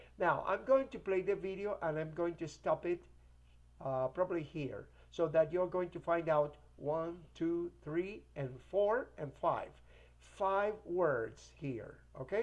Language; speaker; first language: English; non-native, fluent; Spanish